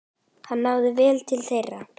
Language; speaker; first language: Icelandic; native; Icelandic